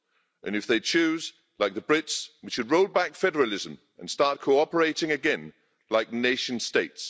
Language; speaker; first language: English; non-native, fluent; Danish